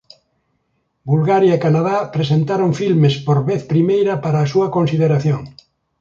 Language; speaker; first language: Galician; native; Galician